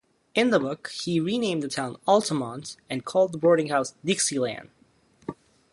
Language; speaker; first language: English; native; English